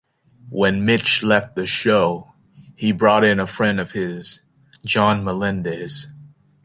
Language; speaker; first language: English; native; English